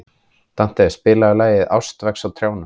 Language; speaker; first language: Icelandic; native; Icelandic